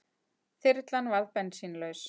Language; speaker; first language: Icelandic; native; Icelandic